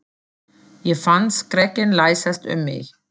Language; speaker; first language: Icelandic; non-native, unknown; German